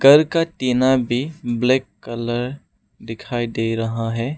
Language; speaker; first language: Hindi; non-native, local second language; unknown